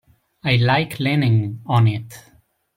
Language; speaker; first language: English; native; English